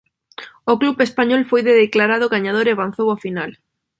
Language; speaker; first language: Galician; non-native, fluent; Spanish